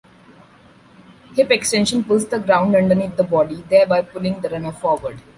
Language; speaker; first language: English; non-native, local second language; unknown